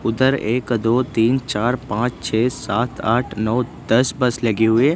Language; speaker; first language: Hindi; non-native, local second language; Gujarati